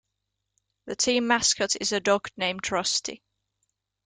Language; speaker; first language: English; native; English